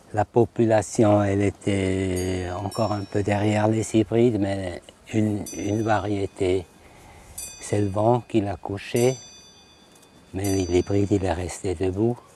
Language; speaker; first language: French; non-native, fluent; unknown